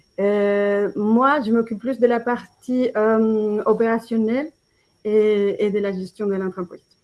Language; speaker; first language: French; non-native, fluent; Spanish